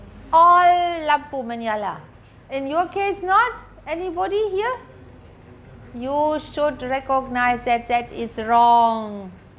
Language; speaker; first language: English; non-native, fluent; German